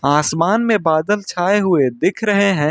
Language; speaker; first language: Hindi; native; Hindi